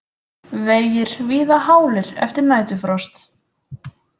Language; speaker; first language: Icelandic; native; Icelandic